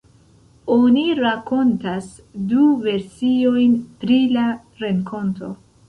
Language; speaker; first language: Esperanto; non-native, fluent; Central Kurdish